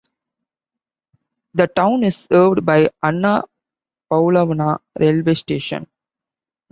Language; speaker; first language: English; non-native, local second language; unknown